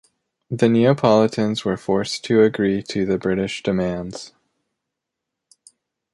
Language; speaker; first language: English; native; English